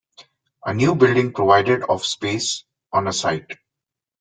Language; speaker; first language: English; non-native, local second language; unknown